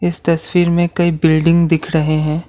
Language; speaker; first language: Hindi; non-native, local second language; Assamese